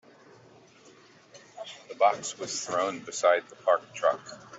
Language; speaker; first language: English; native; English